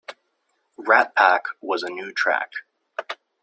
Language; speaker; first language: English; native; English